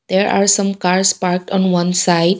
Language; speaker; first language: English; non-native, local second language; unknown